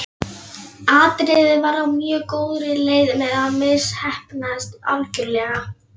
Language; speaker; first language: Icelandic; non-native, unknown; Polish